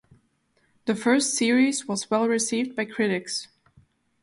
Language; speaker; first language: English; non-native, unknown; Slovak